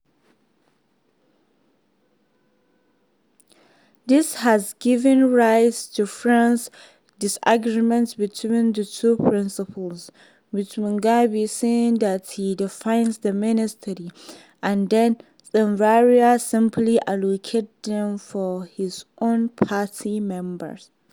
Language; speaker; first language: English; non-native, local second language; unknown